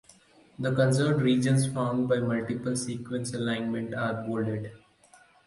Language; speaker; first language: English; non-native, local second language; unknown